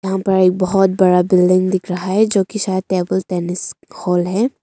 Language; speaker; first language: Hindi; early bilingual, other home language; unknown